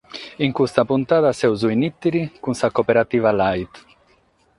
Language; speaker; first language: Sardinian; non-native, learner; Catalan